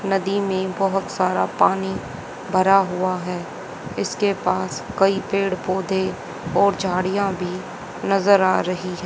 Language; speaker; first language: Hindi; native; Hindi